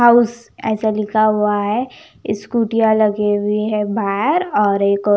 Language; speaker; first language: Hindi; non-native, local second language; Punjabi